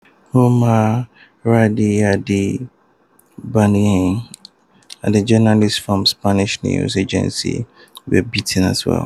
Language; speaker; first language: English; non-native, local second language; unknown